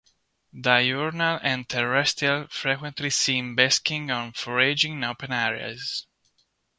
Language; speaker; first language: English; non-native, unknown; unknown